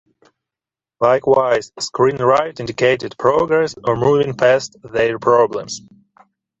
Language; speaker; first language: English; non-native, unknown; Ukrainian